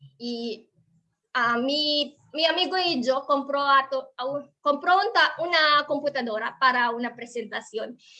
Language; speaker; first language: Spanish; non-native, learner; Filipino